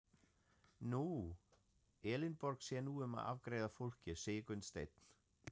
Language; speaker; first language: Icelandic; non-native, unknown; German